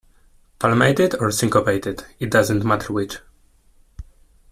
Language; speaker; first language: English; non-native, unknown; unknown